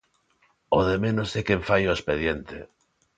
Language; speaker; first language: Galician; non-native, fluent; Spanish